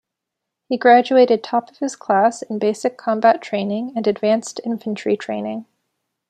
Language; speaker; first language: English; native; English